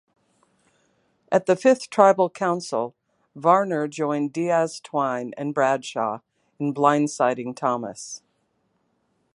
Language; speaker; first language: English; native; English